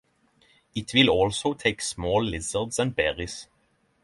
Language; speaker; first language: English; non-native, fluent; Norwegian